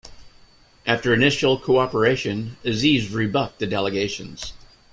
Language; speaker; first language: English; native; English